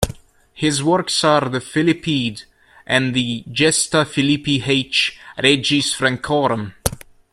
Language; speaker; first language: English; native; English